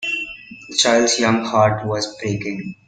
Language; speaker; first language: English; non-native, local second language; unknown